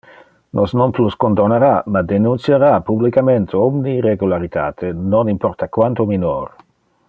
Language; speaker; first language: Interlingua; non-native, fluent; Dutch